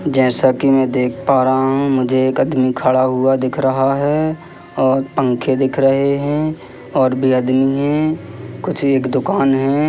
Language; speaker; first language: Hindi; native; Hindi